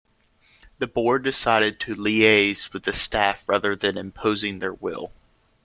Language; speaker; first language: English; native; English